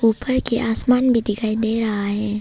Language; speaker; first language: Hindi; non-native, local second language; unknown